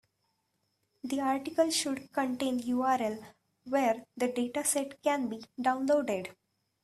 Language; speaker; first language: English; non-native, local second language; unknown